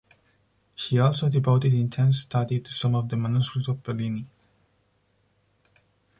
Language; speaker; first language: English; non-native, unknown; Spanish